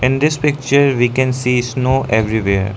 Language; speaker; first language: English; non-native, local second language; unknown